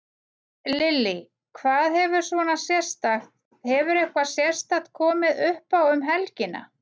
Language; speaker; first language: Icelandic; native; Icelandic